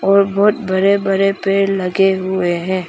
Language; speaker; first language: Hindi; non-native, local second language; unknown